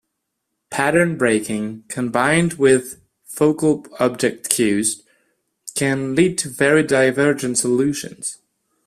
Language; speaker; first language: English; non-native, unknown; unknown